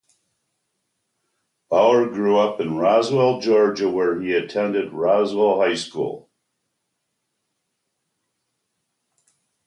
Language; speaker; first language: English; native; English